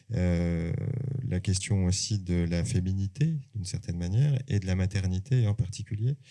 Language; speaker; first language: French; native; French